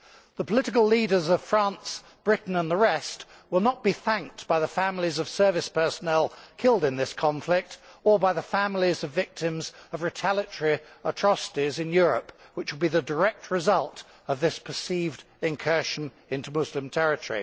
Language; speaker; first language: English; native; English